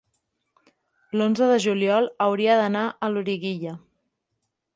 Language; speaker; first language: Catalan; native; Catalan